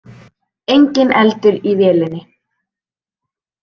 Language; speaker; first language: Icelandic; native; Icelandic